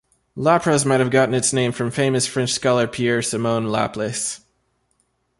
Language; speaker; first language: English; native; English